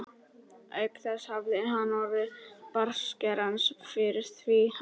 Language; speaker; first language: Icelandic; non-native, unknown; Polish